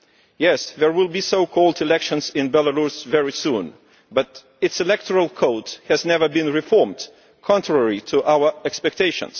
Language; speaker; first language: English; non-native, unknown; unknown